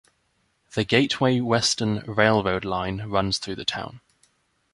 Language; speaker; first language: English; native; English